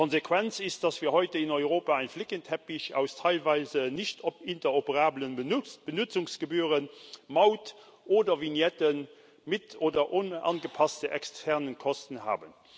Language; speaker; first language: German; non-native, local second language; Luxembourgish